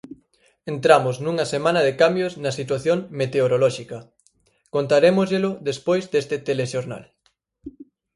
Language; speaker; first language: Galician; native; Galician